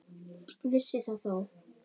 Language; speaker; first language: Icelandic; native; Icelandic